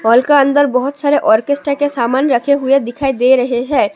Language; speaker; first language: Hindi; non-native, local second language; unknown